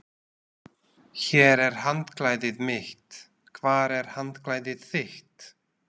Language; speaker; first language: Icelandic; non-native, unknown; Slovak